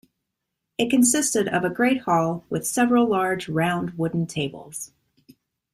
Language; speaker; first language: English; native; English